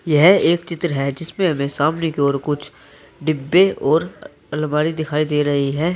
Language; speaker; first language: Hindi; native; Hindi